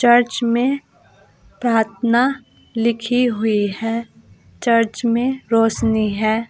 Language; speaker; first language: Hindi; native; Hindi